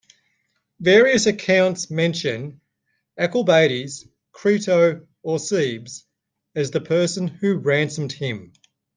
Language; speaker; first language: English; native; English